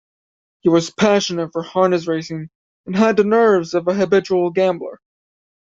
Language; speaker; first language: English; native; English